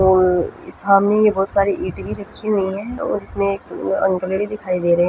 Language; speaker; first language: Hindi; non-native, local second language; Punjabi